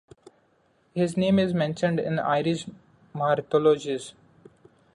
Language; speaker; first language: English; non-native, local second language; Marathi